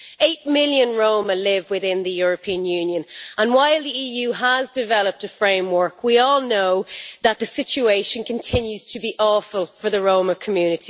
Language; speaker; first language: English; native; English